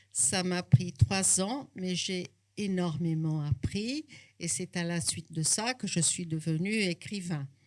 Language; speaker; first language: French; non-native, fluent; Portuguese